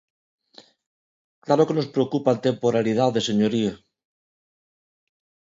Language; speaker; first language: Galician; non-native, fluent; Spanish